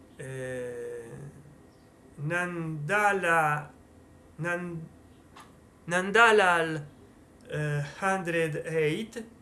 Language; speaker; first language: English; non-native, learner; Italian